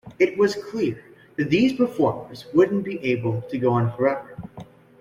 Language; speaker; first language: English; native; English